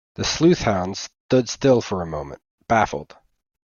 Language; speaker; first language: English; native; English